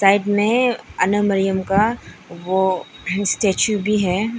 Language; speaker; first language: Hindi; non-native, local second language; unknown